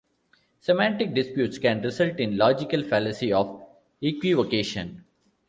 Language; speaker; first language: English; non-native, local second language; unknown